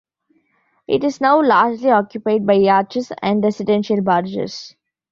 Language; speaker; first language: English; non-native, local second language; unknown